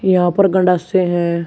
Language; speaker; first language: Hindi; native; Hindi